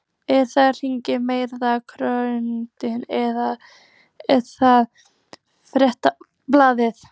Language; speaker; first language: Icelandic; native; Icelandic